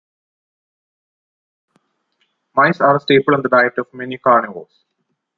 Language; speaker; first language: English; non-native, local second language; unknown